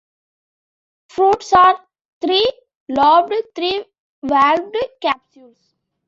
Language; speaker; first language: English; non-native, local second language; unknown